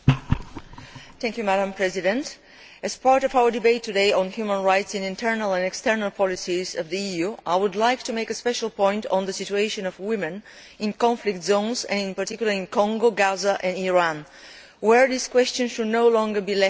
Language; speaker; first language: English; non-native, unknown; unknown